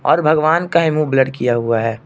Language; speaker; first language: Hindi; non-native, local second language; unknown